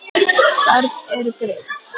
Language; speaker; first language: Icelandic; native; Icelandic